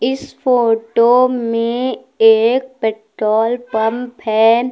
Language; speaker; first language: Hindi; native; Hindi